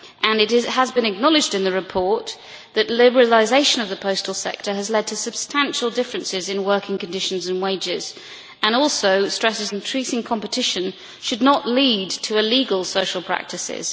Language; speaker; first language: English; native; English